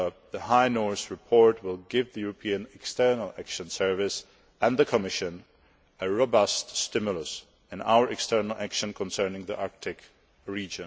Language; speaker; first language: English; non-native, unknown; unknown